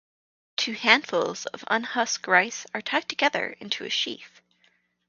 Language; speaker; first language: English; native; English